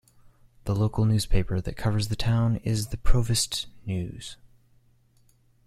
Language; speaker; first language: English; native; English